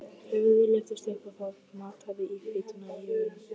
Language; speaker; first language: Icelandic; native; Icelandic